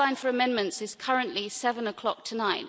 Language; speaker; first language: English; native; English